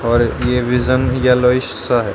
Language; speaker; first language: Hindi; native; Hindi